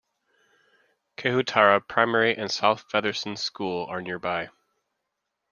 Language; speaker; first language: English; native; English